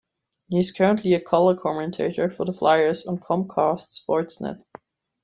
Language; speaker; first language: English; non-native, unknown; German